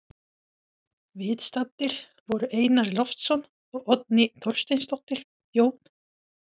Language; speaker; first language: Icelandic; non-native, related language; Swedish